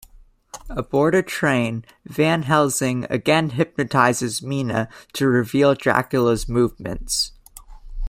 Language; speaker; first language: English; native; English